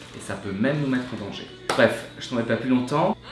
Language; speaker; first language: French; native; French